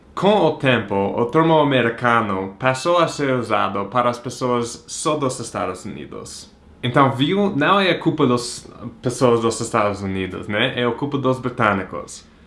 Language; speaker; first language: Portuguese; non-native, fluent; English